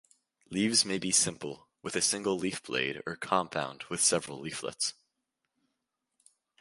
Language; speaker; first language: English; native; English